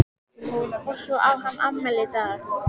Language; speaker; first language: Icelandic; native; Icelandic